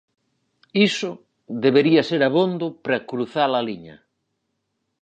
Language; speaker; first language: Galician; native; Galician